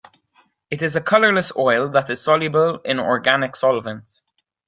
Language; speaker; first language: English; native; English